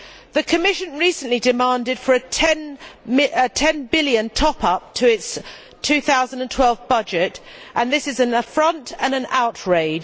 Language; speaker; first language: English; native; English